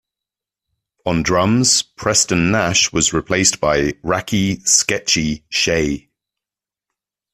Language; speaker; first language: English; native; English